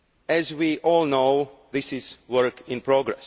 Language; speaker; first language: English; non-native, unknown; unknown